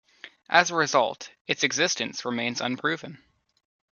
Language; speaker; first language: English; native; English